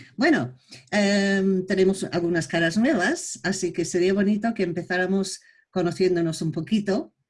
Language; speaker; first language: Spanish; non-native, fluent; English